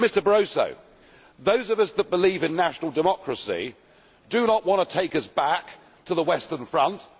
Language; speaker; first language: English; native; English